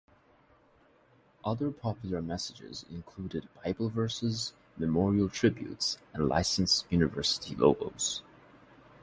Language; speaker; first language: English; non-native, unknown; Bangla